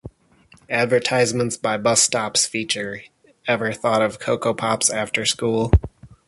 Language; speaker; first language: English; native; English